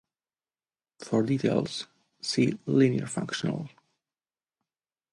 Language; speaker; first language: English; non-native, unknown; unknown